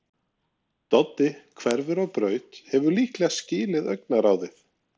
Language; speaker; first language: Icelandic; non-native, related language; Norwegian